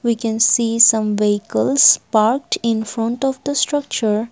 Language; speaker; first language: English; non-native, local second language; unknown